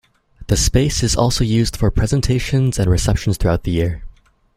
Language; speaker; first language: English; native; English